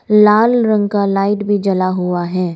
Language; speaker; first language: Hindi; non-native, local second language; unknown